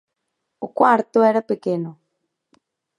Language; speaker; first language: Galician; native; Galician